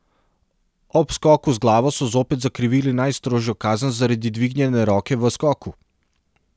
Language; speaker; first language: Slovenian; non-native, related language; Serbian